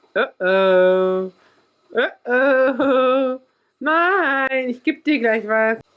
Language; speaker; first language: German; early bilingual, other home language; Turkish